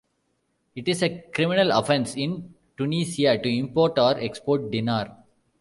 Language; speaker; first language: English; non-native, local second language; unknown